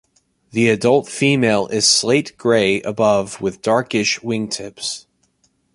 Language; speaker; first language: English; native; English